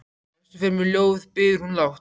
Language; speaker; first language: Icelandic; native; Icelandic